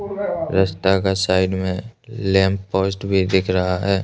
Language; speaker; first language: Hindi; early bilingual, other home language; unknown